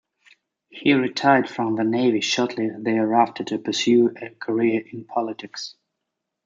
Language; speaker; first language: English; native; English